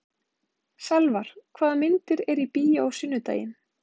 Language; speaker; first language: Icelandic; native; Icelandic